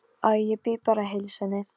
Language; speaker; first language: Icelandic; non-native, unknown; Polish